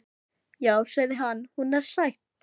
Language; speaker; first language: Icelandic; non-native, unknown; Filipino